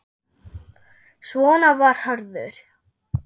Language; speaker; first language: Icelandic; non-native, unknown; German